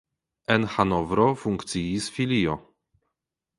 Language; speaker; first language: Esperanto; non-native, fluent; Polish